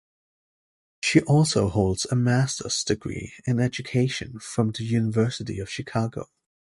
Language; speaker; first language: English; native; English